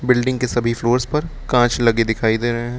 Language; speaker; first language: Hindi; native; Hindi